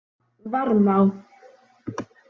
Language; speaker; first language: Icelandic; native; Icelandic